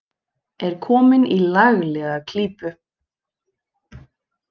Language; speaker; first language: Icelandic; native; Icelandic